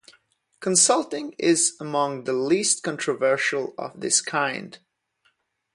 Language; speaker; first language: English; non-native, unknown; Polish